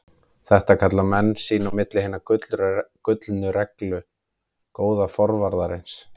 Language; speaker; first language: Icelandic; native; Icelandic